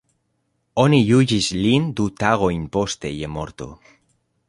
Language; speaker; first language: Esperanto; non-native, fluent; Spanish